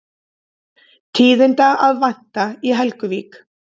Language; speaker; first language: Icelandic; native; Icelandic